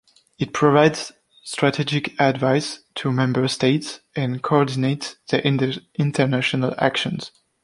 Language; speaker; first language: English; non-native, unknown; French